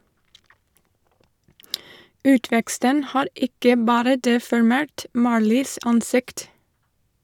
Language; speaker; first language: Norwegian; non-native, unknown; English